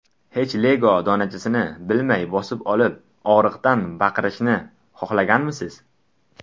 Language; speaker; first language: Uzbek; non-native, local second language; Tajik